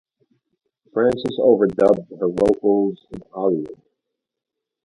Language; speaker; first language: English; native; English